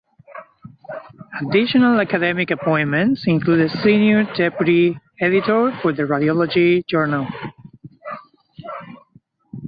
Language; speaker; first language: English; native; English